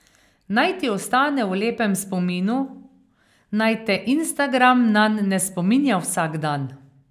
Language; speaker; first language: Slovenian; native; Slovenian